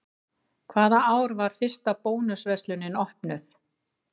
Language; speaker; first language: Icelandic; native; Icelandic